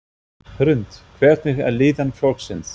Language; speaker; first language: Icelandic; non-native, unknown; German